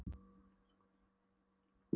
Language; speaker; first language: Icelandic; non-native, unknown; Polish